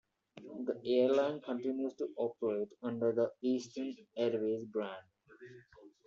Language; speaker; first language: English; non-native, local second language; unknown